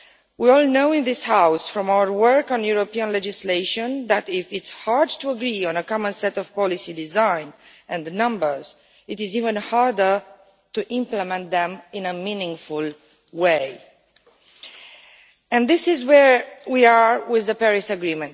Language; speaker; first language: English; non-native, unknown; Romanian